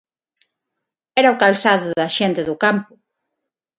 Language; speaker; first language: Galician; non-native, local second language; Spanish